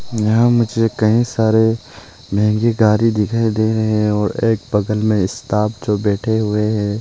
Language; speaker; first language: Hindi; non-native, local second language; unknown